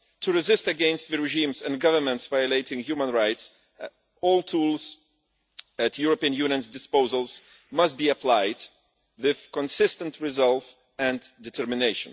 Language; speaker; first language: English; non-native, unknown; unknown